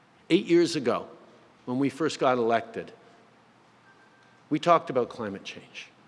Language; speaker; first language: English; native; English